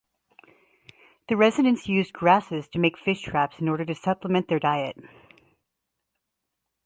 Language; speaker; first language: English; native; English